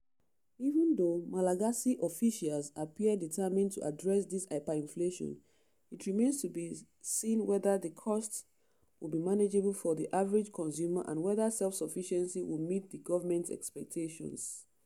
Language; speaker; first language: English; non-native, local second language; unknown